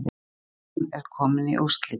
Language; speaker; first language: Icelandic; native; Icelandic